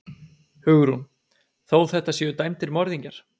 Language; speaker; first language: Icelandic; native; Icelandic